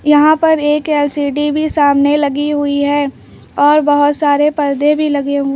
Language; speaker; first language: Hindi; native; Hindi